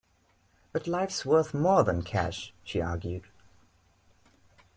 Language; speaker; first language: English; non-native, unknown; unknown